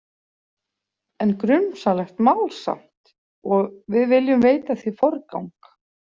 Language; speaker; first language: Icelandic; native; Icelandic